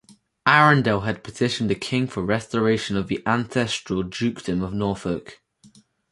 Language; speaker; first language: English; native; English